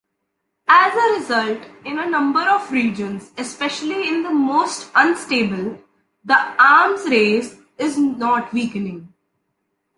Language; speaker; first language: English; non-native, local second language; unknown